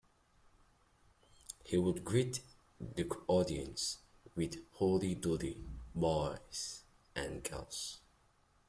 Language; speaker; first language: English; native; English